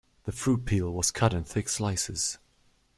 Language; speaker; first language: English; non-native, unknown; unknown